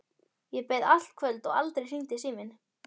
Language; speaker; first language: Icelandic; native; Icelandic